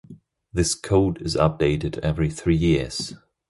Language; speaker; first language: English; non-native, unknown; German